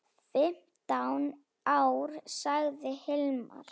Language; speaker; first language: Icelandic; non-native, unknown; Slovak